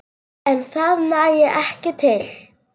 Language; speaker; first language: Icelandic; non-native, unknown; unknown